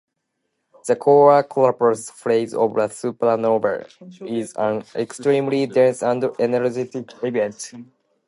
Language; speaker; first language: English; non-native, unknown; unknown